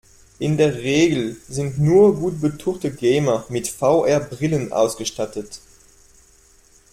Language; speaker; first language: German; non-native, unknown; French